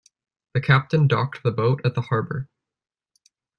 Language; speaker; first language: English; native; English